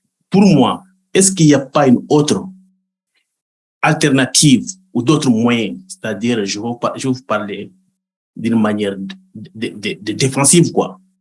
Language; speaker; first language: French; non-native, local second language; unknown